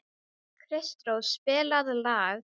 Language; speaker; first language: Icelandic; non-native, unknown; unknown